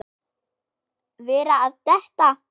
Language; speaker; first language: Icelandic; non-native, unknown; German